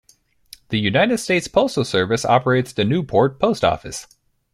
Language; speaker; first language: English; native; English